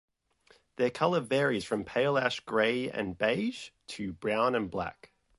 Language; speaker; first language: English; native; English